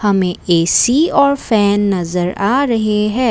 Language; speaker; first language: Hindi; non-native, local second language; Assamese